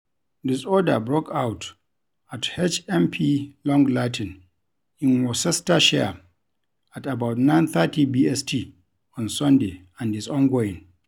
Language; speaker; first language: English; non-native, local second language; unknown